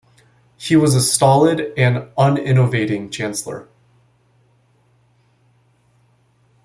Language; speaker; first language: English; native; English